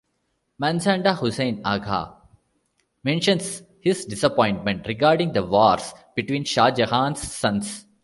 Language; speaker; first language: English; non-native, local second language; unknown